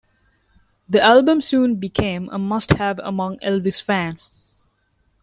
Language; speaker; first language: English; non-native, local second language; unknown